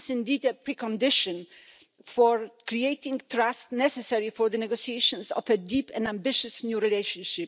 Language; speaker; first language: English; non-native, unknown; Polish